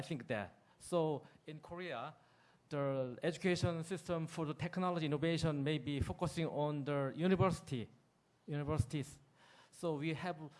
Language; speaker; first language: English; non-native, fluent; Korean